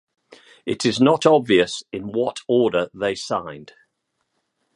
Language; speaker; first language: English; native; English